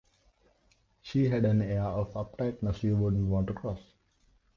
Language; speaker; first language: English; non-native, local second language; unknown